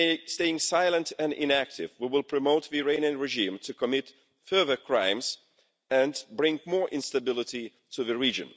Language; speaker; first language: English; non-native, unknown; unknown